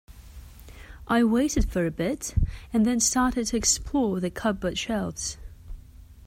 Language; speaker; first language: English; non-native, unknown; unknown